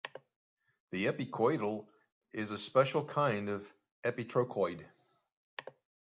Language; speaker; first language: English; native; English